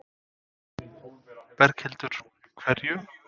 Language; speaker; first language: Icelandic; non-native, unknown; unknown